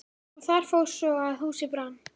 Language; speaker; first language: Icelandic; native; Icelandic